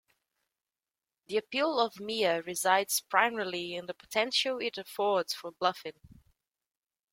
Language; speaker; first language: English; native; English